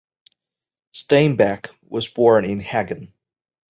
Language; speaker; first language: English; non-native, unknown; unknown